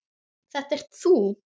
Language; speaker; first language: Icelandic; native; Icelandic